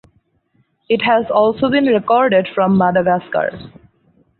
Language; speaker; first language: English; non-native, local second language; Bangla